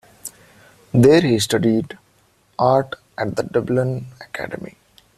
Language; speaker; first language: English; non-native, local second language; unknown